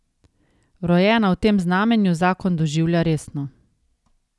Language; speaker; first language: Slovenian; native; Slovenian